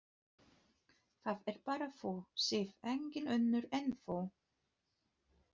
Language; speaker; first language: Icelandic; non-native, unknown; Polish